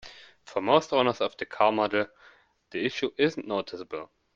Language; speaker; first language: English; non-native, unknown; German